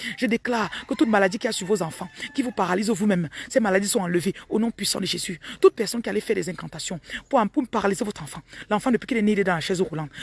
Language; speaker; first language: French; non-native, local second language; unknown